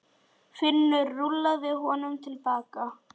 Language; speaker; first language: Icelandic; non-native, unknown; Polish